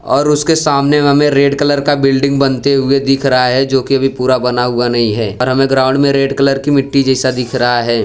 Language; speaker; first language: Hindi; non-native, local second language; Gujarati